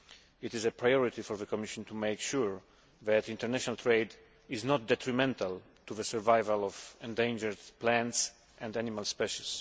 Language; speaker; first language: English; non-native, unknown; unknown